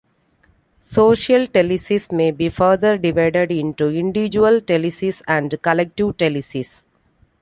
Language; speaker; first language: English; non-native, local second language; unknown